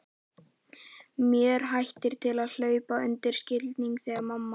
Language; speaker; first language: Icelandic; native; Icelandic